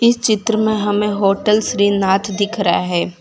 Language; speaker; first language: Hindi; non-native, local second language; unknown